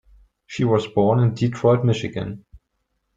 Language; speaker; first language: English; non-native, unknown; German